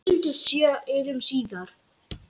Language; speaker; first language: Icelandic; non-native, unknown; Lithuanian